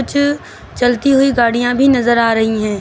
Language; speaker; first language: Hindi; native; Hindi